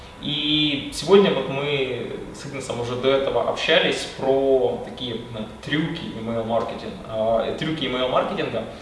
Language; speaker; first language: Russian; native; Russian